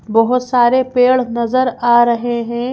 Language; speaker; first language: Hindi; native; Hindi